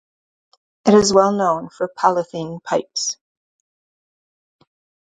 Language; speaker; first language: English; native; English